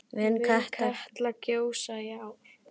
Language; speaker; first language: Icelandic; native; Icelandic